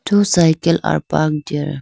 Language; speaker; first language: English; non-native, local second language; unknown